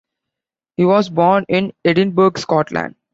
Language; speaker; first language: English; non-native, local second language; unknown